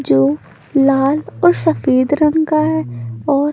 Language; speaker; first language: Hindi; non-native, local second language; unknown